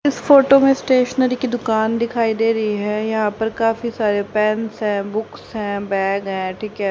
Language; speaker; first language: Hindi; native; Hindi